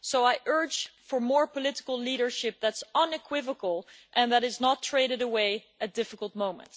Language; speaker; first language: English; non-native, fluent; Dutch